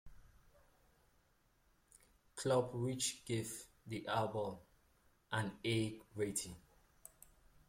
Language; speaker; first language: English; native; English